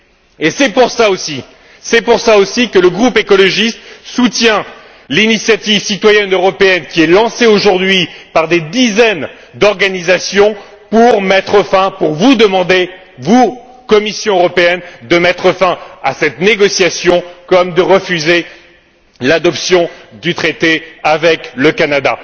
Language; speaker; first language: French; native; French